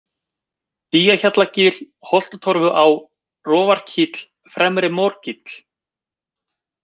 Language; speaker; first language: Icelandic; native; Icelandic